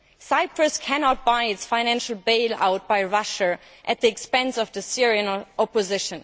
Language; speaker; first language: English; non-native, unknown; German